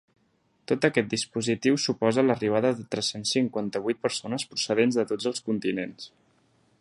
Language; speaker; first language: Catalan; native; Catalan